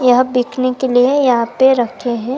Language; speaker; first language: Hindi; non-native, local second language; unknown